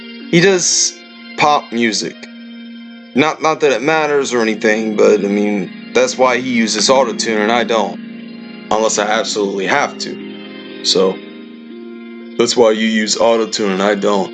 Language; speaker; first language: English; native; English